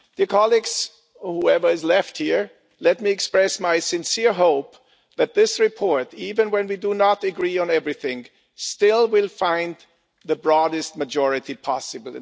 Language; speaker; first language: English; non-native, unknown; German